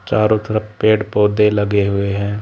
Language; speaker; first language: Hindi; native; Hindi